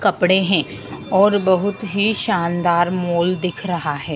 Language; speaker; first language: Hindi; native; Hindi